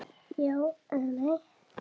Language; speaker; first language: Icelandic; native; Icelandic